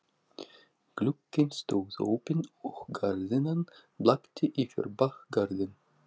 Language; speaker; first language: Icelandic; non-native, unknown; Russian